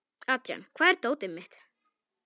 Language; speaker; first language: Icelandic; non-native, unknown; Polish